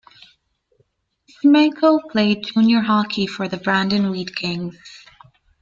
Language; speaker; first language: English; native; English